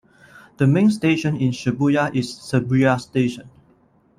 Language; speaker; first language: English; non-native, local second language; Cantonese